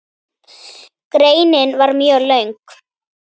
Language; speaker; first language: Icelandic; native; Icelandic